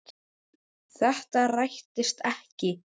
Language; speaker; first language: Icelandic; native; Icelandic